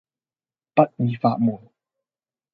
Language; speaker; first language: Cantonese; native; Cantonese